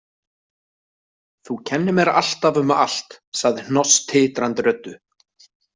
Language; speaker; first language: Icelandic; native; Icelandic